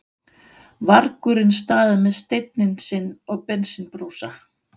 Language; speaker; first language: Icelandic; non-native, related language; Danish